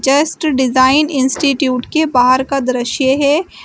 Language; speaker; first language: Hindi; native; Hindi